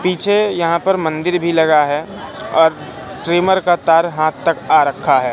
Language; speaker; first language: Hindi; native; Hindi